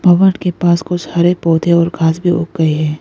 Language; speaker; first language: Hindi; non-native, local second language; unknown